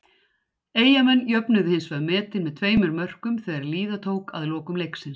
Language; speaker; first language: Icelandic; native; Icelandic